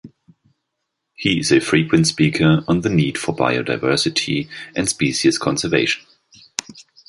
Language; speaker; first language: English; non-native, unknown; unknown